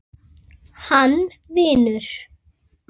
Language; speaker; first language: Icelandic; native; Icelandic